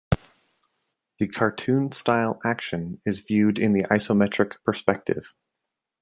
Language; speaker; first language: English; native; English